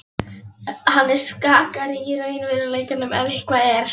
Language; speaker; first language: Icelandic; non-native, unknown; Polish